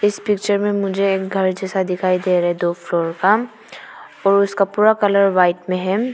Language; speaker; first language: Hindi; non-native, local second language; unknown